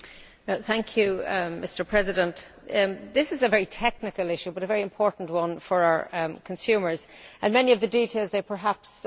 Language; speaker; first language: English; native; English